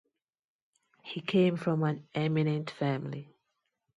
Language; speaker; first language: English; non-native, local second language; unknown